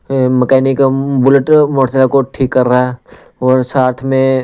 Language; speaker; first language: Hindi; non-native, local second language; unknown